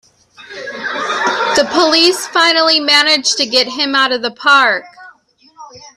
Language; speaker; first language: English; native; English